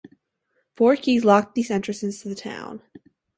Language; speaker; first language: English; native; English